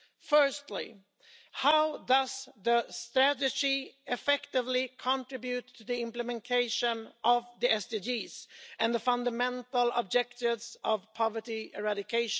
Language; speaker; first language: English; non-native, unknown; Swedish